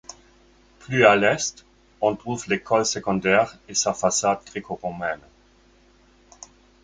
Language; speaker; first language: French; non-native, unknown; German